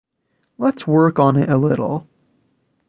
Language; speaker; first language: English; native; English